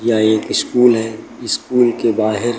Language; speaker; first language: Hindi; native; Hindi